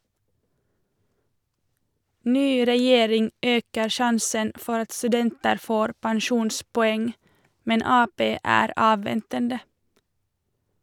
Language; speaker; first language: Norwegian; non-native, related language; Swedish